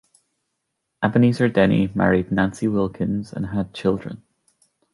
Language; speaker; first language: English; native; English